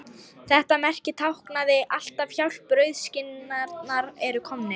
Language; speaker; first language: Icelandic; non-native, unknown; Lithuanian